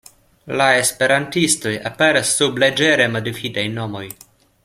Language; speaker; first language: Esperanto; non-native, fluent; Russian